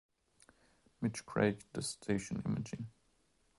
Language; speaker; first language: English; non-native, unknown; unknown